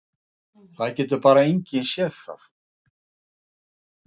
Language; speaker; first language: Icelandic; non-native, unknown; Russian